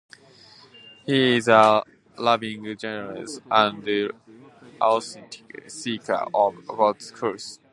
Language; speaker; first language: English; non-native, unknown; Japanese